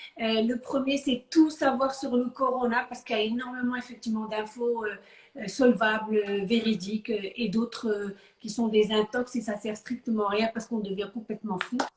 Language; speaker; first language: French; non-native, local second language; Arabic